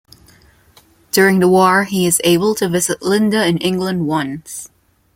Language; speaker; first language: English; non-native, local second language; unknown